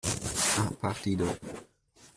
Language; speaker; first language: Spanish; native; Spanish